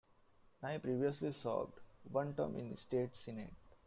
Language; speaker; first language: English; non-native, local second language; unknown